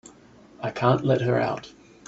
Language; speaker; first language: English; native; English